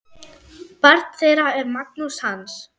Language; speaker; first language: Icelandic; non-native, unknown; German